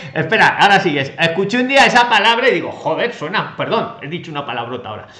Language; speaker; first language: Spanish; native; Spanish